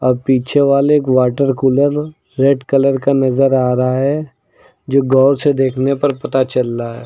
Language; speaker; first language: Hindi; native; Hindi